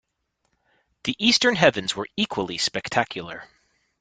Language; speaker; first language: English; native; English